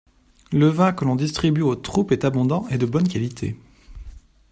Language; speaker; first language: French; non-native, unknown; Chinese